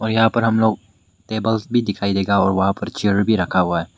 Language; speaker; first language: Hindi; non-native, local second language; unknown